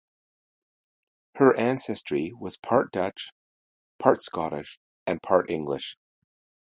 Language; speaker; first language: English; native; English